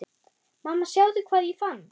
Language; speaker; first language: Icelandic; non-native, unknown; German